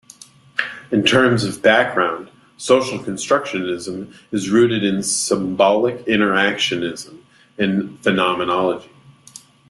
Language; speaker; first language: English; native; English